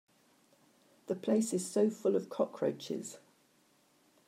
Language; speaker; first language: English; native; English